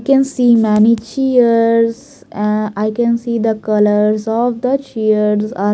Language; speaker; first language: English; non-native, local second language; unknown